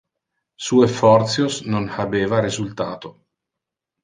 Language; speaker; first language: Interlingua; non-native, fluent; Italian